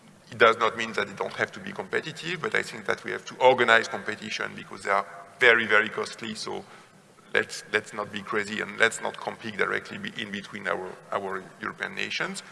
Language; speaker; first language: English; non-native, fluent; French